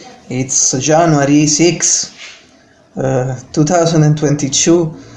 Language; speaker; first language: English; non-native, learner; Italian